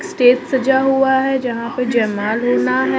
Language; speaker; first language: Hindi; native; Hindi